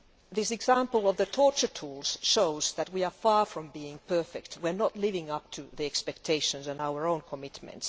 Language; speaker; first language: English; non-native, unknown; Finnish